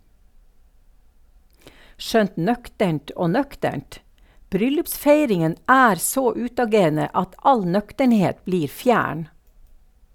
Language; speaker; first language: Norwegian; native; Norwegian